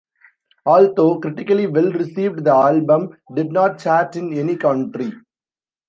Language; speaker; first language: English; non-native, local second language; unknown